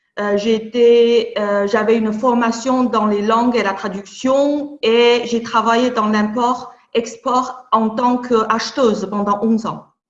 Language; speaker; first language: French; non-native, fluent; Chinese